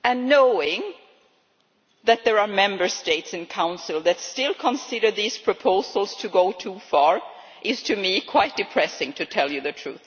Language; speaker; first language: English; non-native, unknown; Swedish